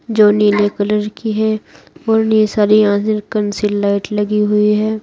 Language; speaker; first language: Hindi; native; Hindi